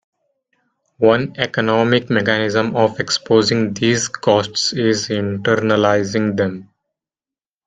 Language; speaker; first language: English; non-native, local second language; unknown